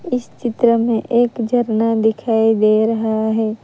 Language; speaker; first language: Hindi; non-native, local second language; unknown